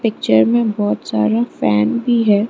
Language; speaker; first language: Hindi; non-native, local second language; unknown